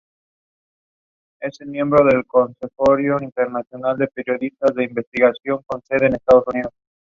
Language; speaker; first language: English; non-native, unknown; Spanish